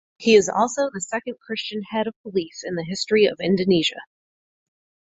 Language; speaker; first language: English; native; English